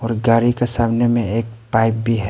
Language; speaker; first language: Hindi; early bilingual, other home language; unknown